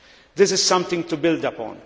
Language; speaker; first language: English; non-native, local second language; Maltese